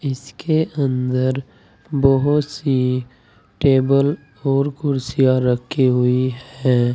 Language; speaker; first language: Hindi; native; Hindi